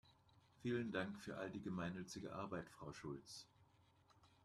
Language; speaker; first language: German; native; German